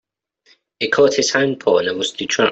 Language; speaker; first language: English; native; English